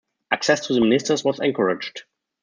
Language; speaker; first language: English; non-native, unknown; German